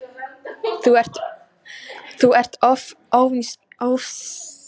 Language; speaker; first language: Icelandic; non-native, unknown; Polish